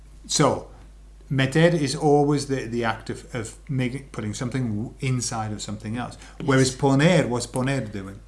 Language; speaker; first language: English; native; English